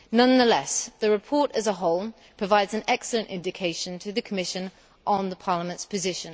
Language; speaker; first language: English; native; English